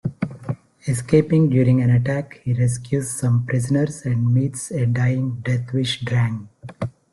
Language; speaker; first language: English; non-native, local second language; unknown